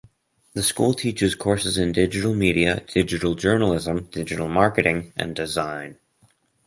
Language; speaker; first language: English; native; English